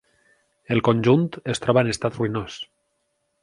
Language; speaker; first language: Catalan; native; Catalan